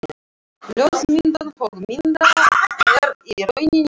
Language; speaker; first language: Icelandic; non-native, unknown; Russian